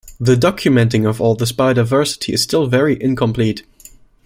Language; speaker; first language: English; non-native, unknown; German